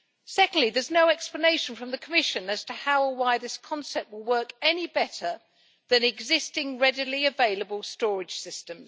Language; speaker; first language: English; native; English